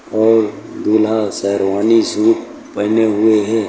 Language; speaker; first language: Hindi; native; Hindi